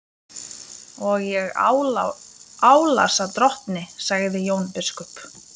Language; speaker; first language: Icelandic; non-native, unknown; Lithuanian